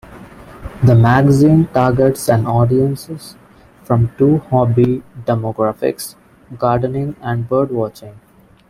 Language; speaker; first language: English; non-native, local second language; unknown